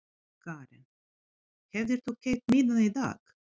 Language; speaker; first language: Icelandic; non-native, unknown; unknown